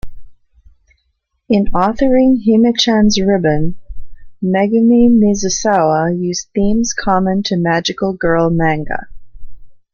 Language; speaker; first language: English; native; English